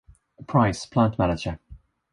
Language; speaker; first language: English; non-native, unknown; Swedish